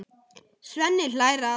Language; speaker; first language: Icelandic; native; Icelandic